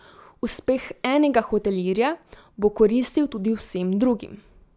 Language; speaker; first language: Slovenian; native; Slovenian